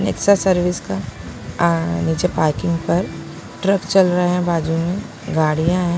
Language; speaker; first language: Hindi; non-native, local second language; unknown